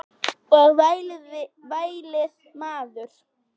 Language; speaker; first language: Icelandic; non-native, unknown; Polish